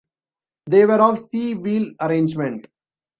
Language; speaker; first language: English; non-native, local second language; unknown